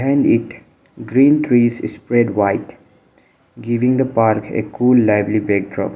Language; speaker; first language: English; non-native, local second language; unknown